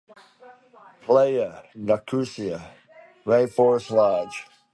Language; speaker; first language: English; native; English